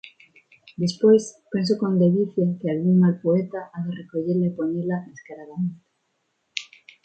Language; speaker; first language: Galician; non-native, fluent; Spanish